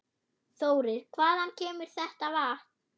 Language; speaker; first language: Icelandic; non-native, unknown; German